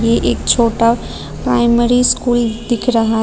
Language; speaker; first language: Hindi; non-native, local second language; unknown